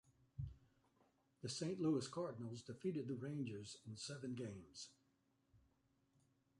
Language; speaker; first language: English; native; English